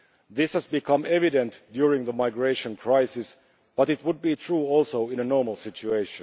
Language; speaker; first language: English; non-native, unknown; Finnish